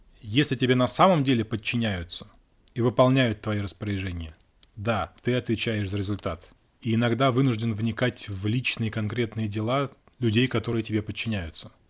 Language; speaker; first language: Russian; native; Russian